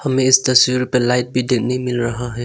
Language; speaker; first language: Hindi; non-native, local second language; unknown